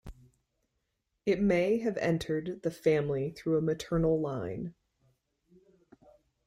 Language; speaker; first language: English; native; English